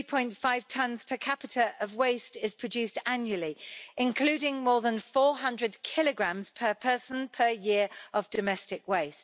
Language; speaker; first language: English; native; English